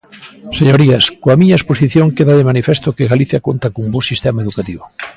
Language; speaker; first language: Galician; native; Galician